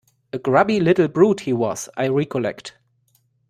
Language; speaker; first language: English; non-native, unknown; German